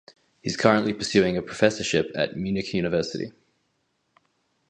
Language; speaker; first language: English; native; English